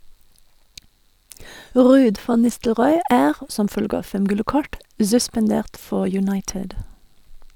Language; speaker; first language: Norwegian; non-native, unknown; German